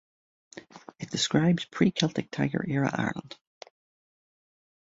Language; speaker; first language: English; native; English